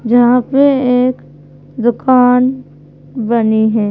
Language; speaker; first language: Hindi; native; Hindi